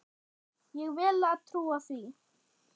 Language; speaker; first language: Icelandic; non-native, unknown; German